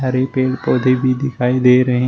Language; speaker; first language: Hindi; native; Hindi